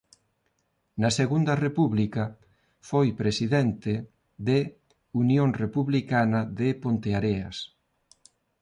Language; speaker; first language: Galician; non-native, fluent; Spanish